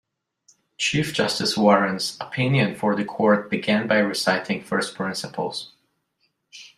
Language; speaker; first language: English; non-native, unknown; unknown